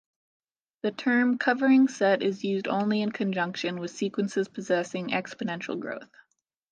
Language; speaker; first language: English; native; English